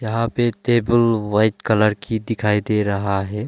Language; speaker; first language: Hindi; early bilingual, other home language; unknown